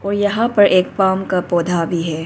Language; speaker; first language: Hindi; non-native, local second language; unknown